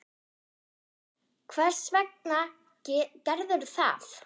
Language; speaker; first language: Icelandic; non-native, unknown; German